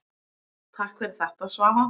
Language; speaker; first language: Icelandic; native; Icelandic